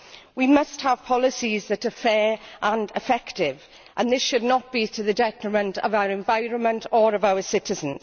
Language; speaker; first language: English; native; English